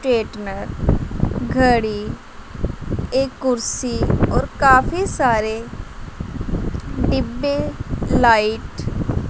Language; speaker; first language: Hindi; non-native, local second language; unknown